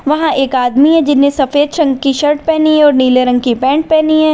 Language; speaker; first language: Hindi; native; Hindi